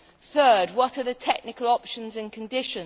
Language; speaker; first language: English; native; English